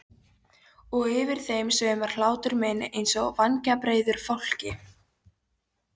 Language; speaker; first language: Icelandic; non-native, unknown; Polish